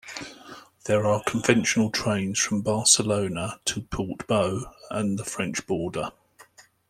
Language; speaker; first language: English; native; English